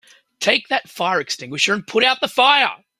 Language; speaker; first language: English; native; English